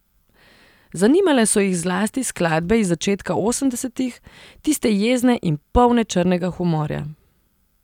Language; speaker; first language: Slovenian; non-native, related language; Serbian